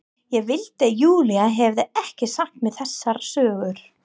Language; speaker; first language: Icelandic; non-native, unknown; English